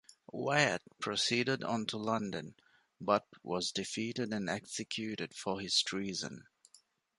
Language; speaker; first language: English; non-native, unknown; Divehi